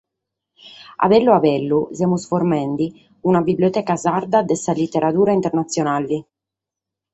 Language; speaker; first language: Sardinian; native; Sardinian